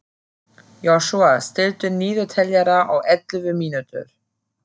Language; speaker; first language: Icelandic; non-native, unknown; German